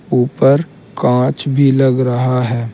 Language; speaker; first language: Hindi; native; Hindi